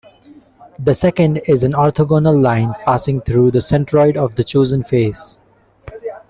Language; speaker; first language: English; non-native, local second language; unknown